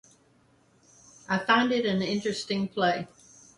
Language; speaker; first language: English; native; English